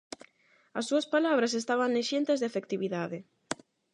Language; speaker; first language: Galician; non-native, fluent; Spanish